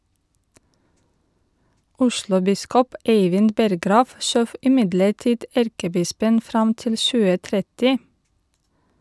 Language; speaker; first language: Norwegian; non-native, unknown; Russian